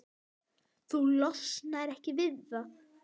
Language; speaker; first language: Icelandic; native; Icelandic